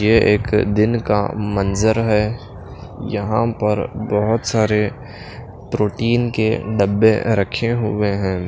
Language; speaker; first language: Hindi; non-native, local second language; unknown